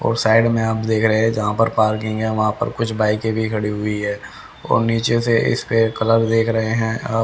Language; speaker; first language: Hindi; native; Hindi